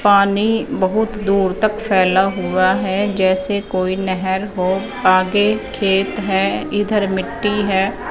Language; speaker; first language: Hindi; non-native, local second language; Punjabi